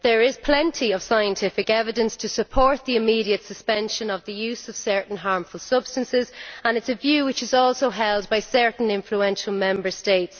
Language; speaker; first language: English; native; English